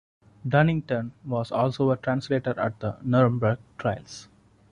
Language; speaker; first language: English; non-native, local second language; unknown